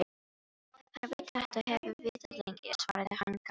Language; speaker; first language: Icelandic; non-native, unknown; Filipino